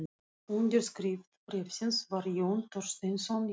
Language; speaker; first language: Icelandic; non-native, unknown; Russian